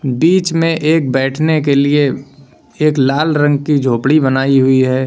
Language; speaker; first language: Hindi; native; Hindi